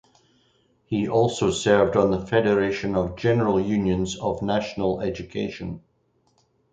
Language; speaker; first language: English; native; English